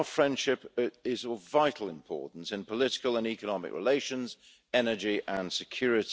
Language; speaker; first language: English; native; English